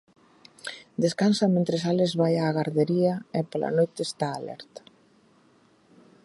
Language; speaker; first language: Galician; native; Galician